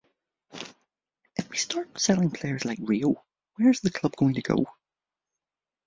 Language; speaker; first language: English; native; English